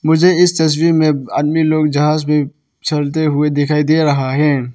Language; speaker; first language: Hindi; non-native, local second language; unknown